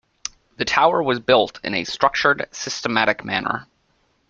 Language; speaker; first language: English; native; English